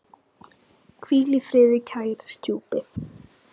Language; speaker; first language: Icelandic; native; Icelandic